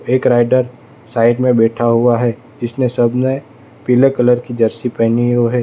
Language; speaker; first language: Hindi; non-native, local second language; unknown